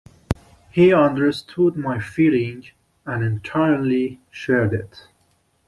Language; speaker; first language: English; non-native, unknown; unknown